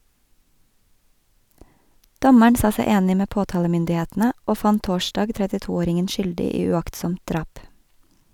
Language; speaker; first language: Norwegian; native; Norwegian